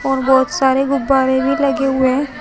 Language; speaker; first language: Hindi; native; Hindi